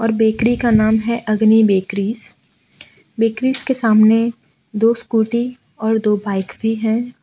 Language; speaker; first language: Hindi; non-native, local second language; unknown